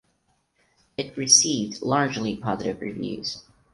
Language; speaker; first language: English; non-native, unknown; Portuguese